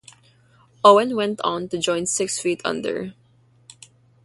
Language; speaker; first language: English; non-native, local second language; Filipino